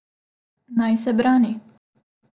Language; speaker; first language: Slovenian; non-native, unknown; Macedonian